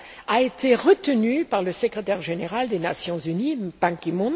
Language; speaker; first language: French; non-native, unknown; German